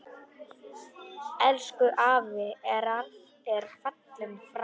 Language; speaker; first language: Icelandic; non-native, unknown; Polish